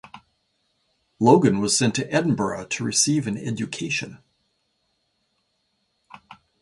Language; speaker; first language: English; native; English